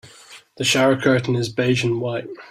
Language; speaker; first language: English; native; English